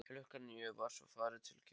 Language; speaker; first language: Icelandic; non-native, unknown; Polish